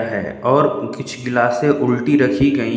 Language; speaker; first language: Hindi; native; Hindi